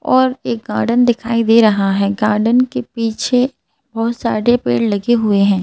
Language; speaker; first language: Hindi; native; Hindi